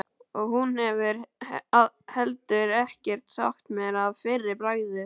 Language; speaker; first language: Icelandic; native; Icelandic